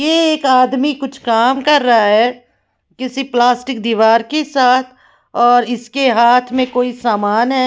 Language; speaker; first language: Hindi; non-native, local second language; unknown